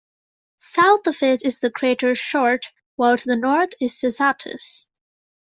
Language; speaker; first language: English; native; English